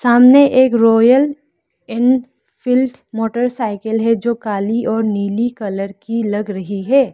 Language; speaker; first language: Hindi; non-native, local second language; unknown